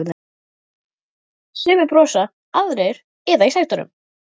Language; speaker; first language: Icelandic; native; Icelandic